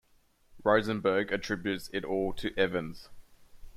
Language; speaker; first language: English; native; English